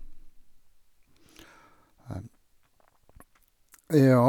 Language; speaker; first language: Norwegian; non-native, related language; Swedish